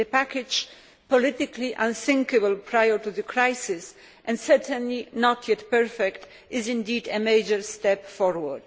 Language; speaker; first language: English; non-native, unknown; Polish